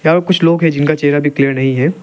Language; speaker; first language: Hindi; non-native, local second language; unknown